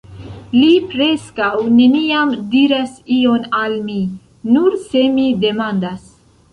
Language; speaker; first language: Esperanto; non-native, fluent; Central Kurdish